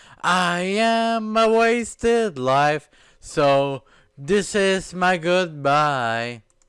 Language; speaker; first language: English; non-native, fluent; German